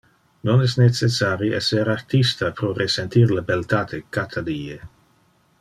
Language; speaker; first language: Interlingua; non-native, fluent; Dutch